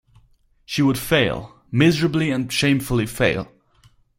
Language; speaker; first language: English; non-native, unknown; German